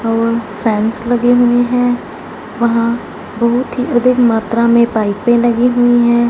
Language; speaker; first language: Hindi; non-native, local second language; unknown